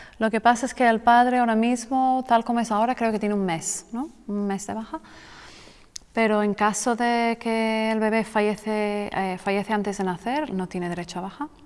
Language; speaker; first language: Spanish; non-native, fluent; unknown